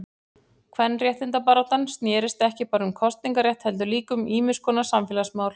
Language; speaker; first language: Icelandic; native; Icelandic